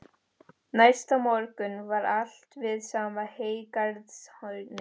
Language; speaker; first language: Icelandic; non-native, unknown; Spanish